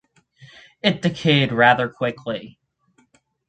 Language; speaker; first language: English; native; English